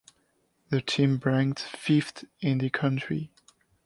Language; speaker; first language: English; non-native, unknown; French